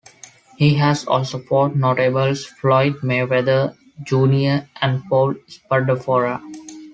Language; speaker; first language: English; non-native, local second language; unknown